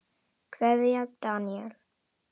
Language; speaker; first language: Icelandic; non-native, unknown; Indonesian